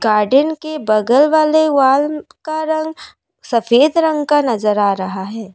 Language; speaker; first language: Hindi; non-native, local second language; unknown